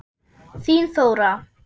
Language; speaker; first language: Icelandic; non-native, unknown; German